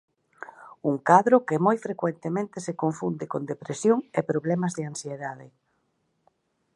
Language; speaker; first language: Galician; native; Galician